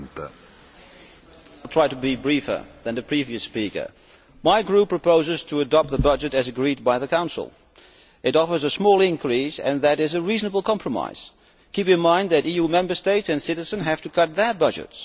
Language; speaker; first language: English; non-native, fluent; Dutch